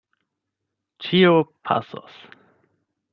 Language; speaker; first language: Esperanto; non-native, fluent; German